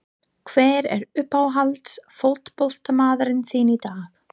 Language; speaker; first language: Icelandic; non-native, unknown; English